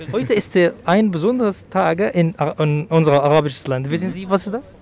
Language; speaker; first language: German; non-native, learner; Arabic